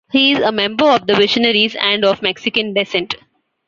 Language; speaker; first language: English; non-native, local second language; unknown